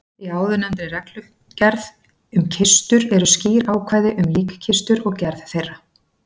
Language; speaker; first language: Icelandic; native; Icelandic